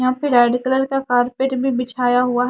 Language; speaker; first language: Hindi; native; Hindi